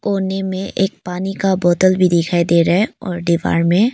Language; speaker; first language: Hindi; non-native, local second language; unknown